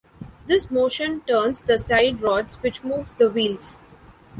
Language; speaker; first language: English; non-native, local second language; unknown